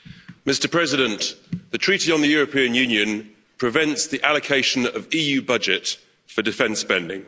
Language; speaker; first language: English; native; English